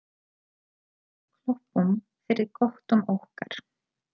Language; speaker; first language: Icelandic; non-native, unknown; Polish